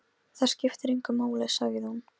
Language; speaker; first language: Icelandic; non-native, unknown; Polish